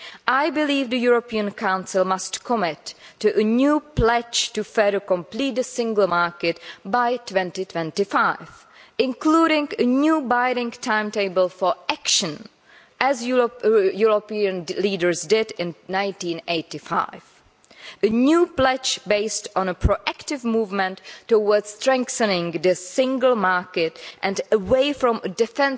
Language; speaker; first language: English; non-native, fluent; Czech